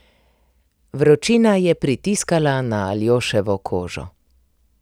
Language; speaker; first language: Slovenian; native; Slovenian